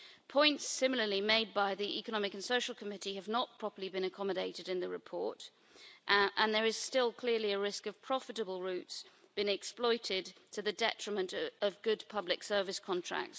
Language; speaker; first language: English; native; English